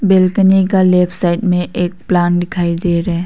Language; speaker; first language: Hindi; non-native, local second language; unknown